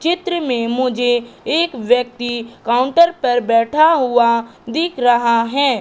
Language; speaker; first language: Hindi; native; Hindi